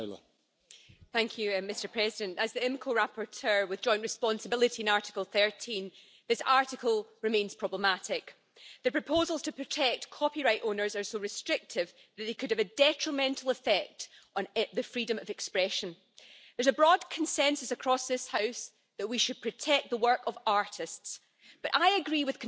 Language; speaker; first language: English; native; English